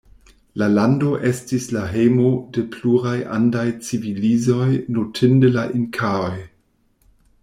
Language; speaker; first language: Esperanto; non-native, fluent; German